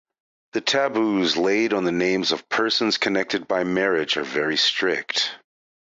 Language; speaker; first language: English; native; English